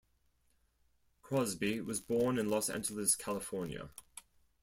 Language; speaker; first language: English; non-native, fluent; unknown